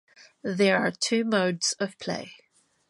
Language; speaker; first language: English; native; English